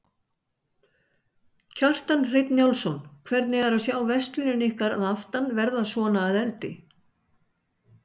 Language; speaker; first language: Icelandic; native; Icelandic